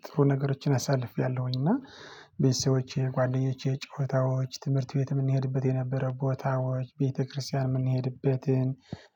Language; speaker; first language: Amharic; non-native, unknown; Tigrinya